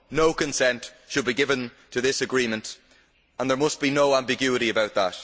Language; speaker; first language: English; native; English